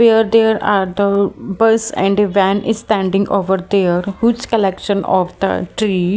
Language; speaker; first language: English; non-native, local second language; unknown